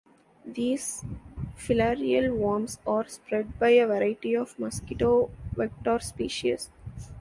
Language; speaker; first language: English; non-native, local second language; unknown